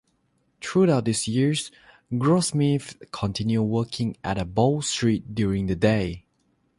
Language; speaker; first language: English; non-native, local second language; Chinese